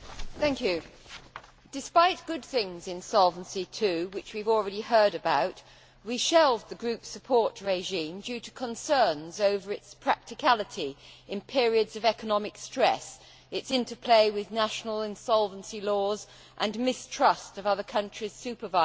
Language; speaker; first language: English; native; English